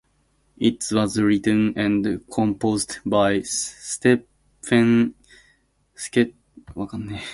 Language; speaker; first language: English; native; English